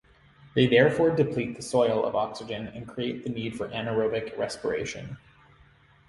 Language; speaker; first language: English; native; English